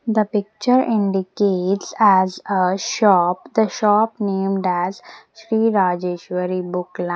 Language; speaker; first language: English; non-native, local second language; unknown